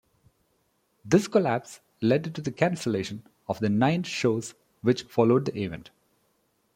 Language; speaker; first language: English; non-native, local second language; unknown